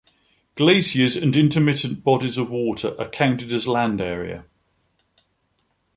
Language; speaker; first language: English; native; English